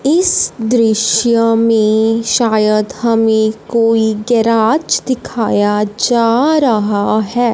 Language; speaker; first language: Hindi; non-native, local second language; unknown